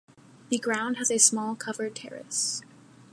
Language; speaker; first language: English; native; English